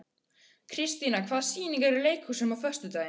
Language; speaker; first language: Icelandic; native; Icelandic